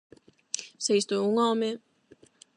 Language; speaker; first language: Galician; non-native, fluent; Spanish